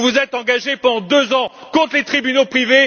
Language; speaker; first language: French; native; French